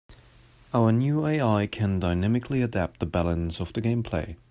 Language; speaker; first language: English; non-native, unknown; German